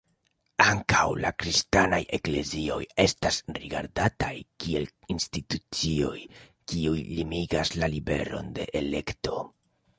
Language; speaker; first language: Esperanto; non-native, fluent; Spanish